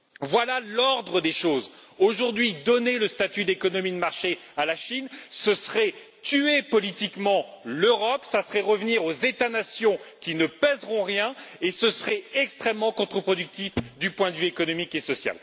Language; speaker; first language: French; native; French